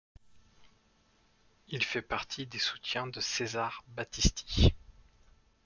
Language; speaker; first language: French; native; French